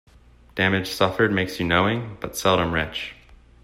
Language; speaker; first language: English; native; English